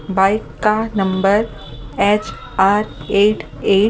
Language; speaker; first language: Hindi; native; Hindi